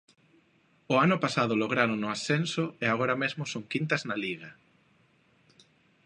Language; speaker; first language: Galician; non-native, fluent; Spanish